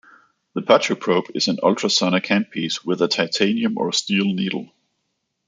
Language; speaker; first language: English; non-native, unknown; Danish